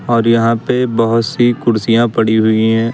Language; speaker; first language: Hindi; native; Hindi